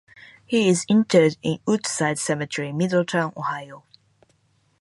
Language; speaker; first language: English; non-native, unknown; Japanese